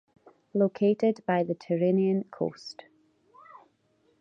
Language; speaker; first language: English; native; English